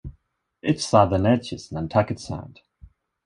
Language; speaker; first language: English; non-native, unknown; Swedish